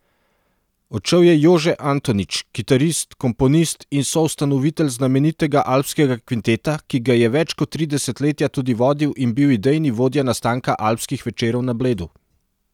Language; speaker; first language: Slovenian; non-native, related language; Serbian